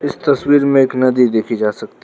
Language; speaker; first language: Hindi; non-native, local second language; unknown